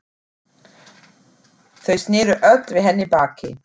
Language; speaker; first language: Icelandic; non-native, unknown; German